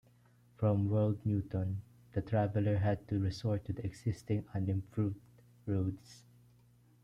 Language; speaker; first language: English; non-native, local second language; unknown